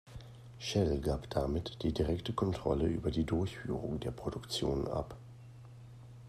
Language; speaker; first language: German; native; German